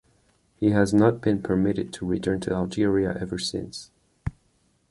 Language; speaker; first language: English; non-native, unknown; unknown